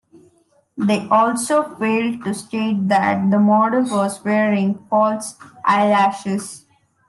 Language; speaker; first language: English; non-native, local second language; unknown